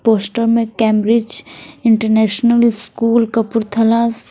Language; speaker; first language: Hindi; non-native, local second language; Punjabi